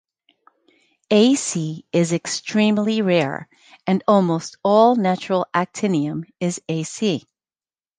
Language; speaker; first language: English; native; English